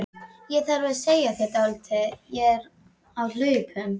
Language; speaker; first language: Icelandic; native; Icelandic